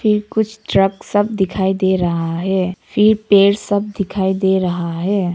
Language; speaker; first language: Hindi; non-native, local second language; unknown